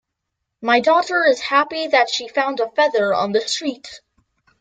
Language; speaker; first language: English; native; English